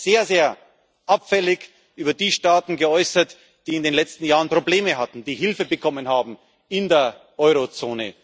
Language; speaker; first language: German; native; German